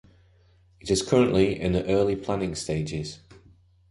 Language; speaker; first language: English; native; English